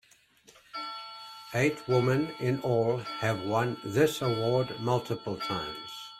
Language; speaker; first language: English; native; English